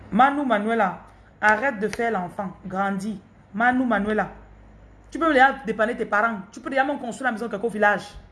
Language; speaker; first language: French; non-native, local second language; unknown